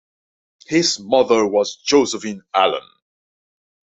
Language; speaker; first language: English; non-native, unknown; Dutch